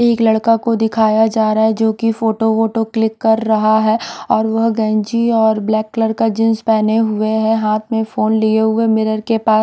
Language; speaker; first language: Hindi; non-native, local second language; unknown